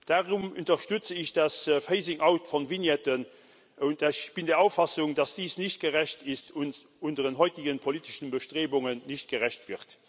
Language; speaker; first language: German; non-native, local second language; Luxembourgish